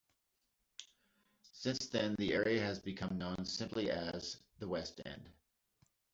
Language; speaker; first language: English; native; English